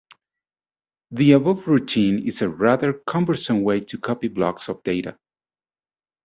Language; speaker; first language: English; native; English